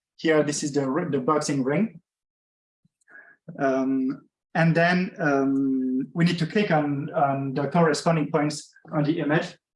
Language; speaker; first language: English; non-native, fluent; French